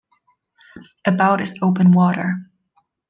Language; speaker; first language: English; non-native, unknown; German